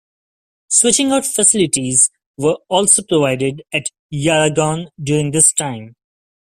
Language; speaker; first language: English; non-native, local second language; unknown